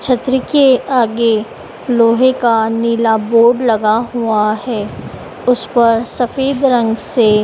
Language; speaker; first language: Hindi; native; Hindi